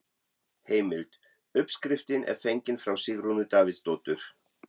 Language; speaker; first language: Icelandic; non-native, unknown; German